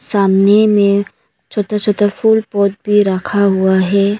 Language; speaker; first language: Hindi; non-native, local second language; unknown